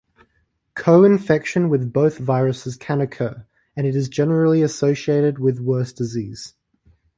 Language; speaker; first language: English; native; English